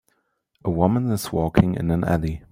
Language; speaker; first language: English; non-native, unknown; German